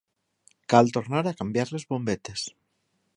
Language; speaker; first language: Catalan; non-native, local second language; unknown